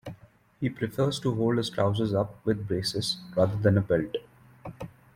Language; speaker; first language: English; non-native, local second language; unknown